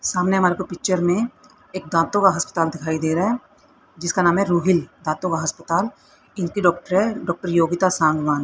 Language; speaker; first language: Hindi; native; Hindi